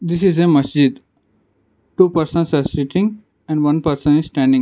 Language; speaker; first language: English; non-native, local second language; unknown